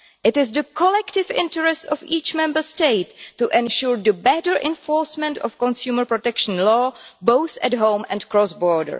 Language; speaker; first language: English; non-native, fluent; Czech